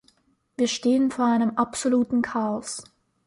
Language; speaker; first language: German; native; German